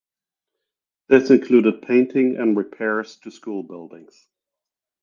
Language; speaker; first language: English; non-native, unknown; German